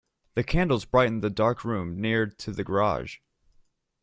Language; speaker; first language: English; native; English